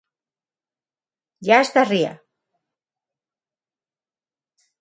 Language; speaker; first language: Galician; non-native, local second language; Spanish